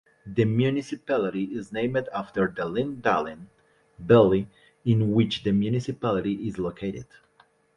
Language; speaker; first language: English; non-native, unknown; Spanish